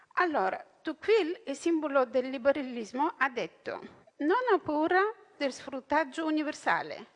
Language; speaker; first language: Italian; non-native, fluent; Bulgarian